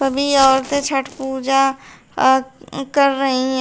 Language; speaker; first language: Hindi; native; Hindi